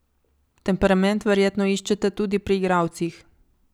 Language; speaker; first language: Slovenian; native; Slovenian